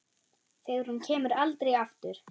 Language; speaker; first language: Icelandic; non-native, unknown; German